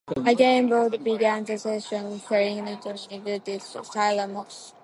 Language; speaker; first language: English; native; English